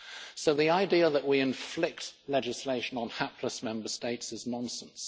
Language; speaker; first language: English; native; English